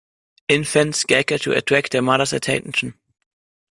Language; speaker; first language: English; non-native, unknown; German